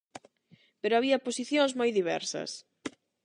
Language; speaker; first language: Galician; non-native, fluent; Spanish